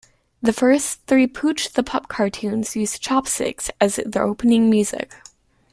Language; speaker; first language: English; native; English